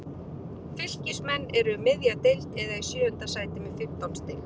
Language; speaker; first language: Icelandic; native; Icelandic